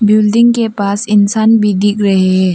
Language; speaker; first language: Hindi; non-native, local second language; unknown